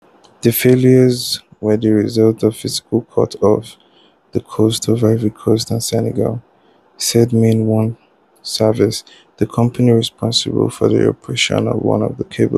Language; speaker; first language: English; non-native, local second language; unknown